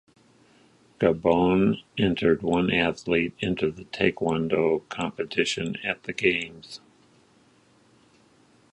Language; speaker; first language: English; native; English